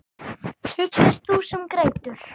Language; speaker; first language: Icelandic; native; Icelandic